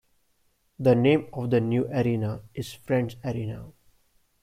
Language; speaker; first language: English; non-native, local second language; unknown